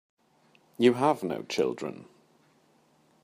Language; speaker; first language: English; native; English